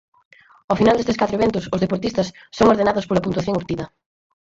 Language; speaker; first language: Galician; native; Galician